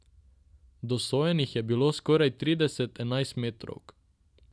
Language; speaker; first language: Slovenian; non-native, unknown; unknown